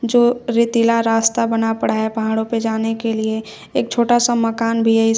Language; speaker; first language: Hindi; native; Hindi